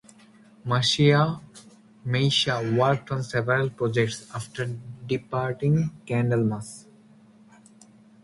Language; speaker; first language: English; non-native, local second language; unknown